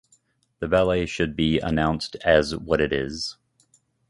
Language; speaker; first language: English; native; English